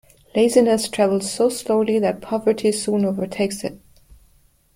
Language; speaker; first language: English; non-native, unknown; German